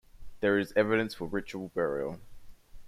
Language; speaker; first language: English; native; English